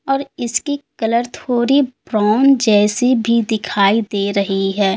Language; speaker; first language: Hindi; native; Hindi